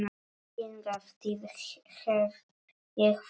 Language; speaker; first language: Icelandic; non-native, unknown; Polish